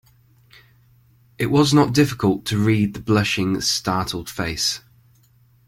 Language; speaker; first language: English; native; English